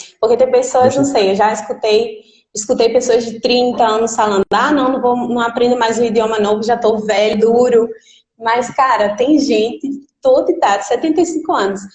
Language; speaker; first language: Portuguese; native; Portuguese